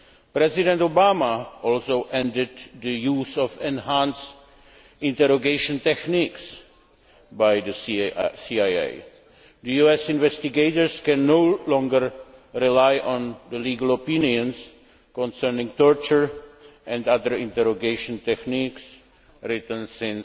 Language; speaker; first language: English; non-native, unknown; Czech